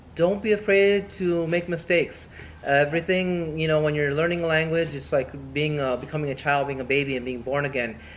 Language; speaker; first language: English; early bilingual, other home language; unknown